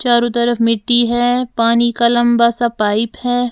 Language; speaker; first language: Hindi; native; Hindi